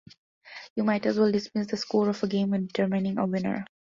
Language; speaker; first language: English; non-native, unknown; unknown